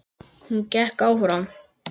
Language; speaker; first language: Icelandic; native; Icelandic